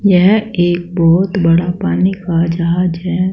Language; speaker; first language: Hindi; native; Hindi